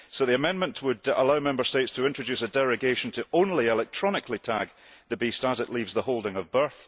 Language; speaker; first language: English; early bilingual, heritage; English